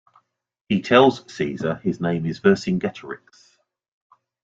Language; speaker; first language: English; native; English